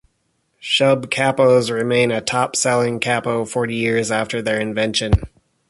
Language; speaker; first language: English; native; English